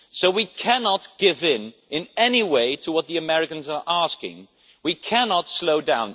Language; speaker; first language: English; non-native, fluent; Dutch